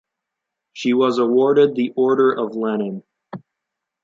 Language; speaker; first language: English; native; English